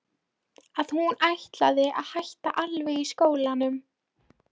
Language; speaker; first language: Icelandic; non-native, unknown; Polish